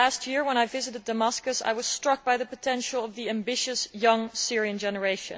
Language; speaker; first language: English; non-native, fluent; Dutch